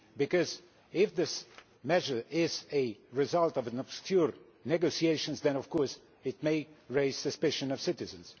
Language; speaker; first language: English; non-native, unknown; Polish